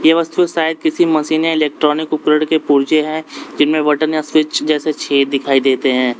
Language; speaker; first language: Hindi; native; Hindi